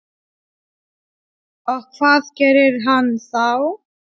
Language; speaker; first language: Icelandic; non-native, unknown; Polish